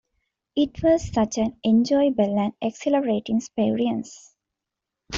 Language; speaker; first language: English; non-native, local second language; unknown